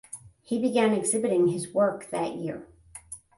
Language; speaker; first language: English; native; English